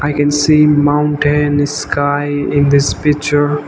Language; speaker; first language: English; non-native, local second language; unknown